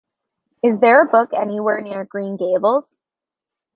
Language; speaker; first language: English; native; English